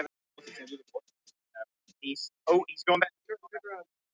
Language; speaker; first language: Icelandic; non-native, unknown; English